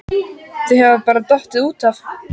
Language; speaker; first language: Icelandic; native; Icelandic